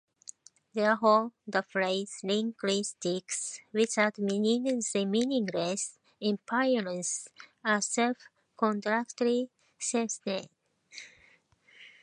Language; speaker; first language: English; non-native, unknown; Japanese